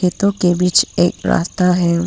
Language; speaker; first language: Hindi; early bilingual, other home language; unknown